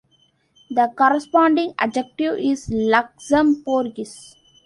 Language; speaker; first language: English; non-native, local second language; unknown